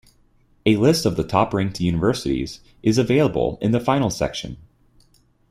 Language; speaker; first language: English; native; English